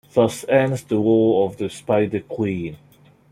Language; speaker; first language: English; non-native, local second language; Cantonese